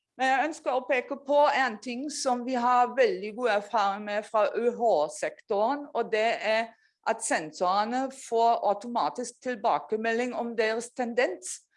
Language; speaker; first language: Norwegian; non-native, fluent; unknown